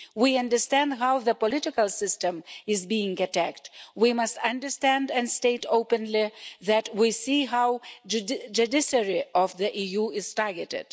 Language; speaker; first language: English; non-native, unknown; Lithuanian